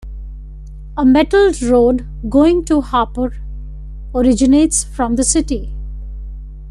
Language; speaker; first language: English; non-native, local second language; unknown